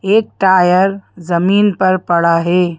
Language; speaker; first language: Hindi; native; Hindi